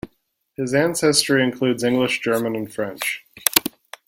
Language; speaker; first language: English; native; English